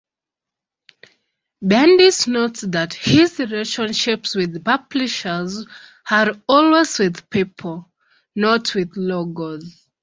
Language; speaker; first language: English; non-native, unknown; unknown